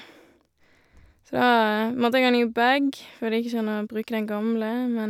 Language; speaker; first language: Norwegian; native; Norwegian